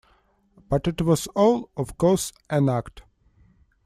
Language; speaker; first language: English; non-native, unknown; Russian